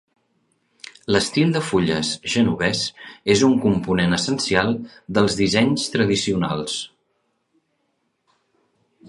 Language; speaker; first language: Catalan; native; Catalan